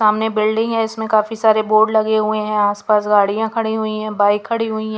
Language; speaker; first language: Hindi; non-native, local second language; Punjabi